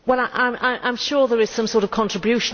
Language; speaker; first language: English; native; English